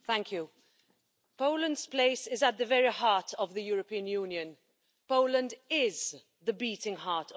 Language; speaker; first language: English; non-native, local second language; Maltese